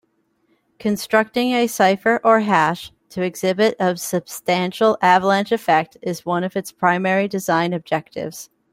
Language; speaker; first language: English; native; English